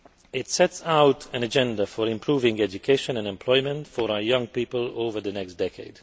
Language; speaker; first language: English; non-native, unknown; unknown